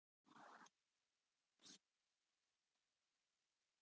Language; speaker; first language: Icelandic; native; Icelandic